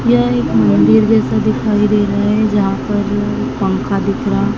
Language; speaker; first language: Hindi; native; Hindi